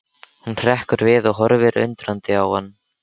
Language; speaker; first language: Icelandic; native; Icelandic